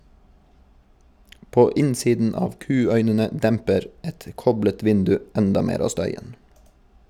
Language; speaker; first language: Norwegian; native; Norwegian